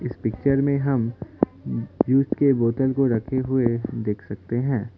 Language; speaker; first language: Hindi; non-native, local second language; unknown